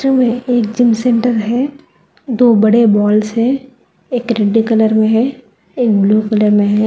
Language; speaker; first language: Hindi; non-native, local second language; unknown